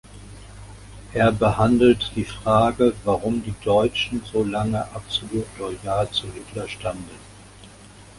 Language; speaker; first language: German; native; German